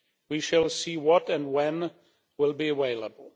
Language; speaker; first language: English; non-native, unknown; Czech